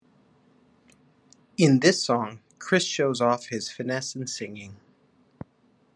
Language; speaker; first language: English; native; English